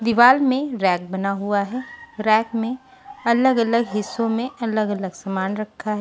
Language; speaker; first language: Hindi; non-native, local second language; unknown